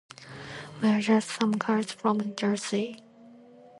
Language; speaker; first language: English; non-native, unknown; Japanese